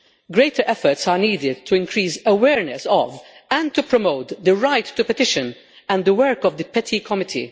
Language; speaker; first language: English; non-native, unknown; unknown